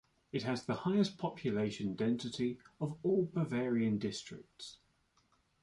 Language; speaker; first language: English; native; English